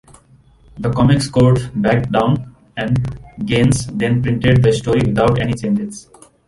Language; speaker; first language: English; non-native, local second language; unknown